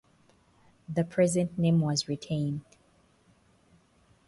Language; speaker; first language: English; non-native, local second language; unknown